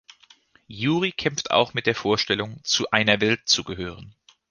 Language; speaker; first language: German; native; German